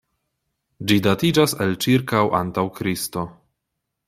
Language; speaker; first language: Esperanto; non-native, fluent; Polish